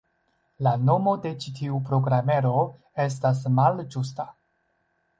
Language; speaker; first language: Esperanto; non-native, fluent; Chinese